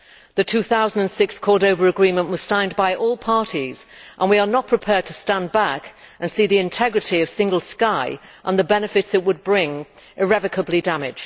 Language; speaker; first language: English; native; English